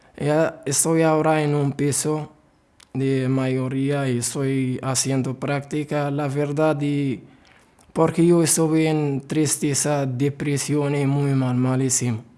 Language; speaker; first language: Spanish; non-native, learner; Arabic